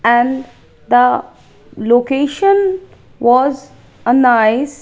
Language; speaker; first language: English; non-native, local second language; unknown